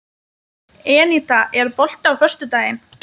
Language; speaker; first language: Icelandic; non-native, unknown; Lithuanian